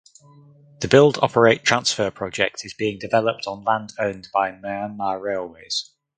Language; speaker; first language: English; native; English